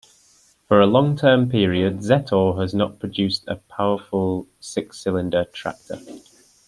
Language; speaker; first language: English; native; English